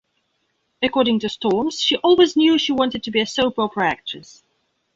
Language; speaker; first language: English; non-native, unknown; Belarusian